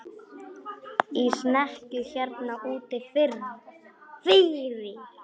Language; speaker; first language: Icelandic; non-native, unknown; Polish